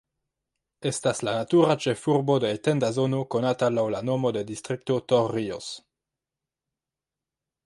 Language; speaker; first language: Esperanto; non-native, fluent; French